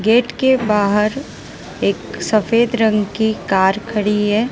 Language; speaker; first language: Hindi; non-native, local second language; Gujarati